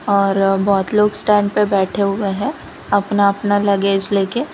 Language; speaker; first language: Hindi; non-native, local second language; Gujarati